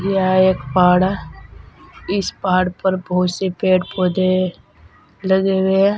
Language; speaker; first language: Hindi; native; Hindi